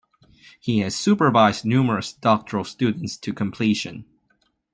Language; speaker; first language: English; non-native, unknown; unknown